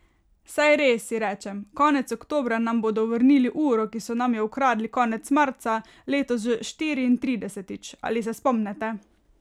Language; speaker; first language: Slovenian; native; Slovenian